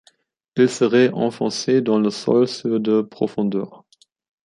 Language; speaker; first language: French; non-native, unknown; German